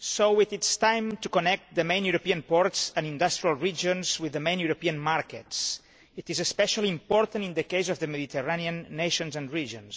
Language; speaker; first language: English; non-native, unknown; Catalan